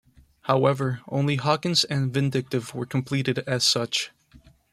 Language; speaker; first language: English; non-native, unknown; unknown